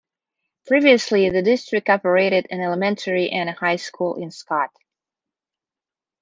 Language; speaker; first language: English; non-native, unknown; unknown